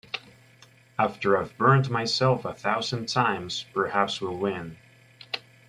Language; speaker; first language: English; native; English